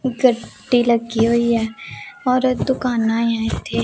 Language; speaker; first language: Hindi; non-native, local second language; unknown